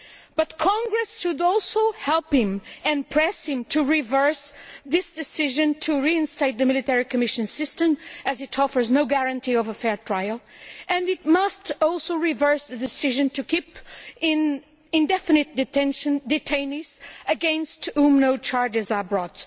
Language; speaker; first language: English; non-native, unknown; Portuguese